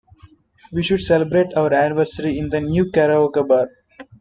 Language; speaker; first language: English; non-native, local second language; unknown